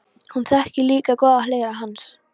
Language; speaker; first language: Icelandic; non-native, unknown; Polish